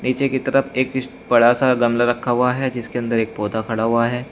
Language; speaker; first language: Hindi; native; Hindi